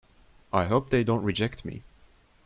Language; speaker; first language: English; non-native, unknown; Turkish